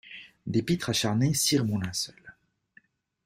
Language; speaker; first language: French; native; French